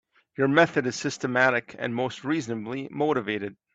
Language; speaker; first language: English; native; English